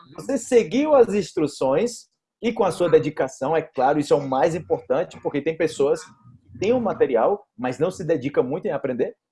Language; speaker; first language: Portuguese; native; Portuguese